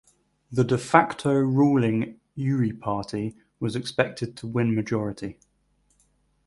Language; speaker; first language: English; native; English